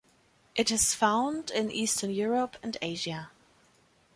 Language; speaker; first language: English; non-native, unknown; German